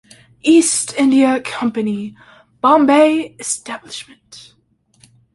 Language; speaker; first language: English; native; English